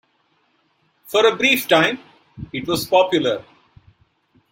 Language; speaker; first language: English; non-native, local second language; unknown